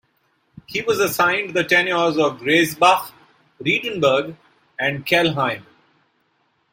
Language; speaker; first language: English; non-native, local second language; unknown